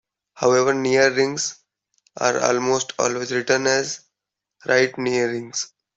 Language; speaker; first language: English; non-native, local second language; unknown